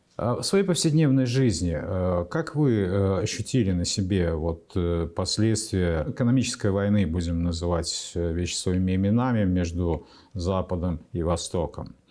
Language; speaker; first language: Russian; native; Russian